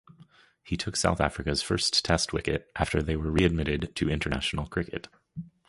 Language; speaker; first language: English; native; English